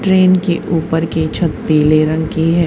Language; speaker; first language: Hindi; native; Hindi